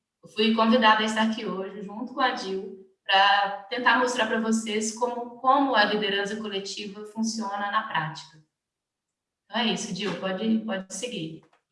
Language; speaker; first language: Portuguese; native; Portuguese